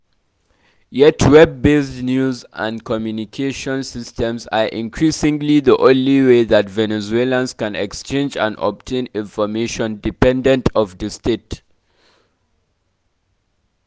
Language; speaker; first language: English; non-native, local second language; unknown